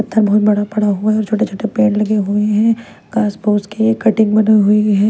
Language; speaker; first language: Hindi; non-native, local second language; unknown